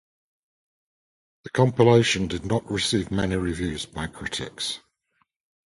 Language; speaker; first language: English; native; English